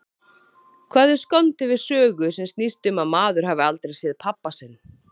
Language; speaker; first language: Icelandic; native; Icelandic